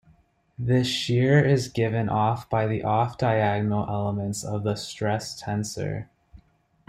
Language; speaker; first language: English; native; English